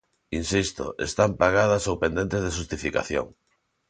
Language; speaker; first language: Galician; non-native, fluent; Spanish